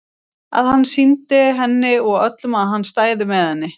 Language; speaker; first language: Icelandic; native; Icelandic